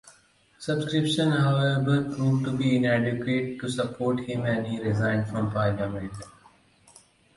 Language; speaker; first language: English; non-native, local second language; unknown